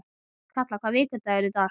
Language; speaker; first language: Icelandic; native; Icelandic